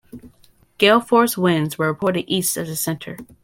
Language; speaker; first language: English; native; English